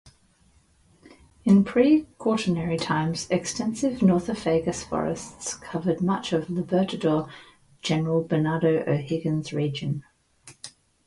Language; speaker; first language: English; native; English